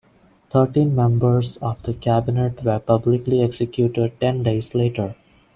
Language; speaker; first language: English; non-native, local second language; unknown